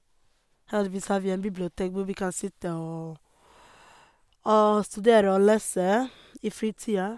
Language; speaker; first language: Norwegian; non-native, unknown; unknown